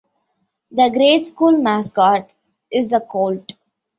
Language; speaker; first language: English; non-native, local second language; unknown